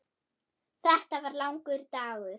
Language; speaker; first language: Icelandic; non-native, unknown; German